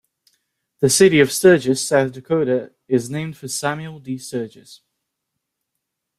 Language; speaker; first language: English; native; English